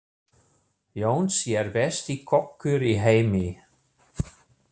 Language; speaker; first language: Icelandic; non-native, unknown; German